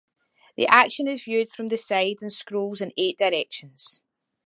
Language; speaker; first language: English; native; English